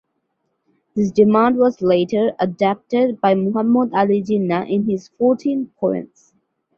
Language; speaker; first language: English; non-native, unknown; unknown